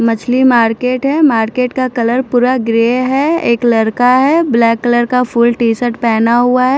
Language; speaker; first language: Hindi; non-native, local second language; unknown